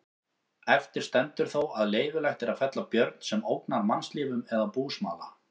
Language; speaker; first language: Icelandic; native; Icelandic